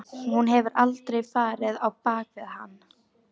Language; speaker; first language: Icelandic; non-native, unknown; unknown